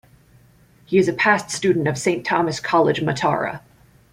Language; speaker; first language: English; native; English